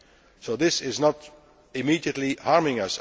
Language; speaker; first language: English; non-native, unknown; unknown